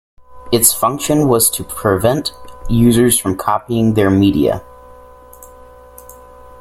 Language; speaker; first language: English; native; English